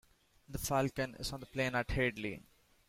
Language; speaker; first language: English; non-native, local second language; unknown